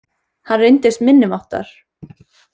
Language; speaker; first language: Icelandic; native; Icelandic